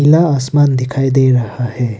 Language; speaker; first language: Hindi; non-native, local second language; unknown